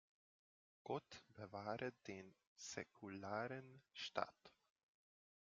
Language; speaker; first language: German; non-native, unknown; Hungarian